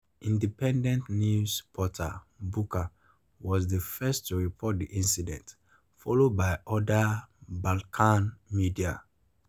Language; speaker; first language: English; non-native, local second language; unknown